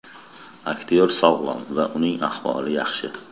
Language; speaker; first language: Uzbek; non-native, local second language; Kazakh